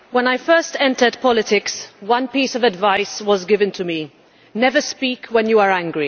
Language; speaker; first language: English; non-native, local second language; Maltese